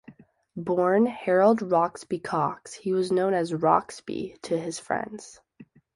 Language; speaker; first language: English; native; English